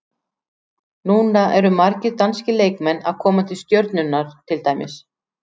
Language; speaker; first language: Icelandic; native; Icelandic